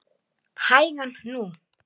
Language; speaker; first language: Icelandic; native; Icelandic